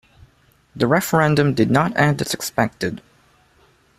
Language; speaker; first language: English; non-native, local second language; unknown